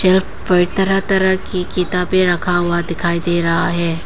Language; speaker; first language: Hindi; non-native, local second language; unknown